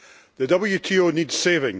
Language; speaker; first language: English; native; English